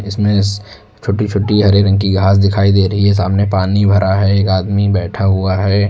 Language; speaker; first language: Hindi; native; Hindi